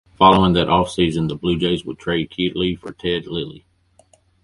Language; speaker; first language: English; native; English